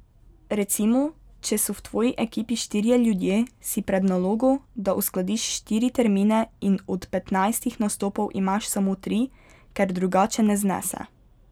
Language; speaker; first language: Slovenian; native; Slovenian